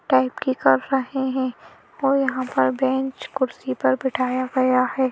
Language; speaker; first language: Hindi; native; Hindi